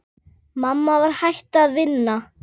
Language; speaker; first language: Icelandic; native; Icelandic